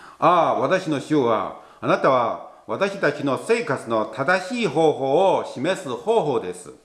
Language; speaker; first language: Japanese; non-native, fluent; Chinese